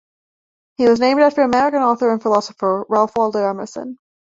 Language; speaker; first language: English; native; English